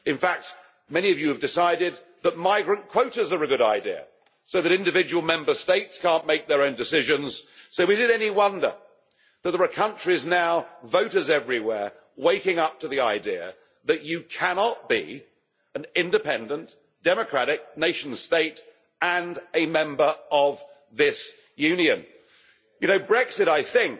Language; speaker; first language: English; native; English